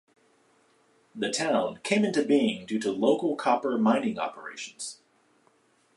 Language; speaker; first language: English; native; English